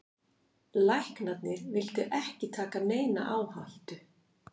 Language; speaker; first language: Icelandic; native; Icelandic